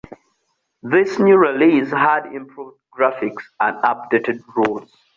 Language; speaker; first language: English; non-native, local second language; Ganda